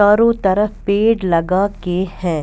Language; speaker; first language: Hindi; non-native, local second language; Punjabi